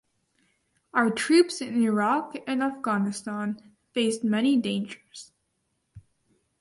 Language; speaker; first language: English; native; English